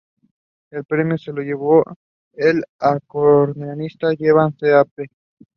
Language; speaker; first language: English; non-native, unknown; Spanish